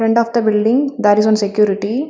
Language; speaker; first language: English; non-native, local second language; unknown